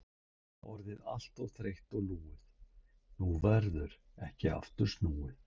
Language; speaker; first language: Icelandic; native; Icelandic